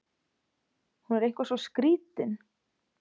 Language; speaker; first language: Icelandic; native; Icelandic